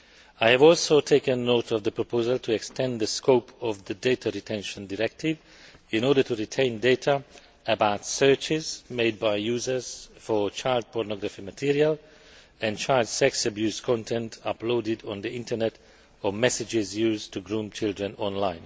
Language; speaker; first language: English; non-native, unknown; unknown